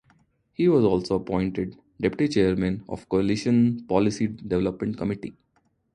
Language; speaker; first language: English; non-native, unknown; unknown